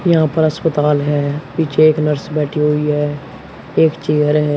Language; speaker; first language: Hindi; native; Hindi